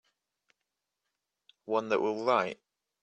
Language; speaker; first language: English; native; English